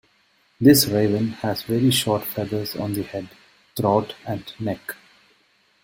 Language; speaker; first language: English; non-native, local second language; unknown